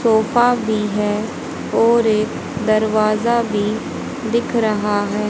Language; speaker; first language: Hindi; native; Hindi